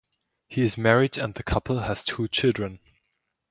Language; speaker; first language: English; non-native, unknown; German